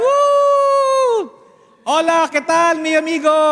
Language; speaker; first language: Spanish; non-native, learner; Filipino